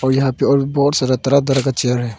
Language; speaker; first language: Hindi; non-native, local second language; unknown